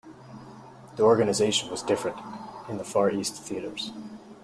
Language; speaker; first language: English; native; English